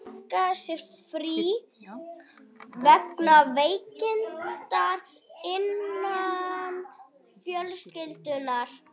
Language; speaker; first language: Icelandic; native; Icelandic